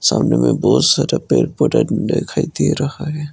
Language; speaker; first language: Hindi; non-native, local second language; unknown